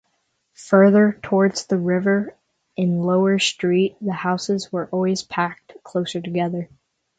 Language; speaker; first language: English; native; English